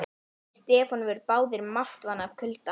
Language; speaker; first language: Icelandic; native; Icelandic